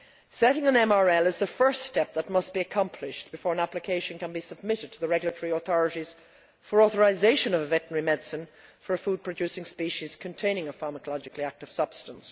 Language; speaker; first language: English; native; English